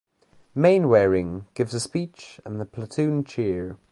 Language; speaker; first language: English; native; English